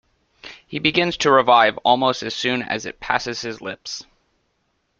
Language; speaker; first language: English; native; English